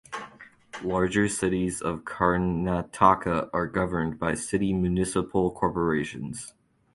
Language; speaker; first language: English; native; English